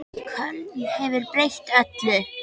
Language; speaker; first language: Icelandic; native; Icelandic